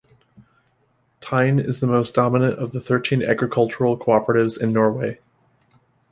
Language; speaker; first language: English; native; English